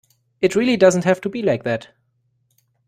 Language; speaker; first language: English; non-native, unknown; German